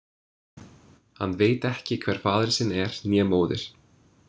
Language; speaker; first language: Icelandic; non-native, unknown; English